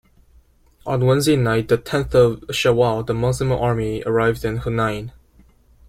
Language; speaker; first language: English; native; English